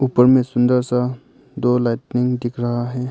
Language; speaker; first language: Hindi; early bilingual, other home language; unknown